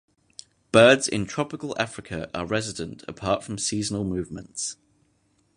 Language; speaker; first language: English; native; English